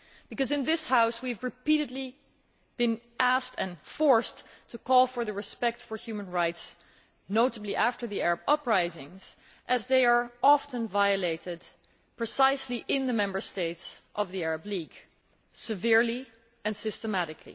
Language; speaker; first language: English; non-native, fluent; Dutch